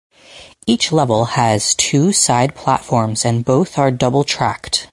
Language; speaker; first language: English; native; English